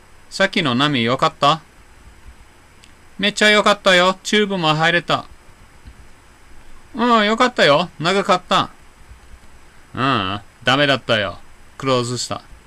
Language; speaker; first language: Japanese; non-native, fluent; English